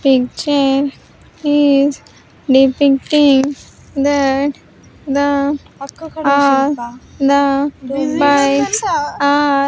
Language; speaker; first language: English; non-native, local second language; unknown